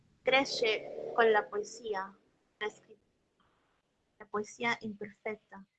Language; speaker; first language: Italian; non-native, fluent; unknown